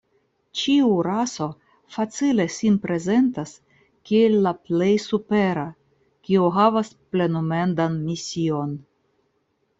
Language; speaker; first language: Esperanto; non-native, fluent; Russian